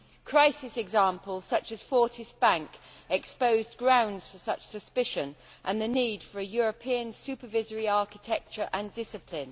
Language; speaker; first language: English; native; English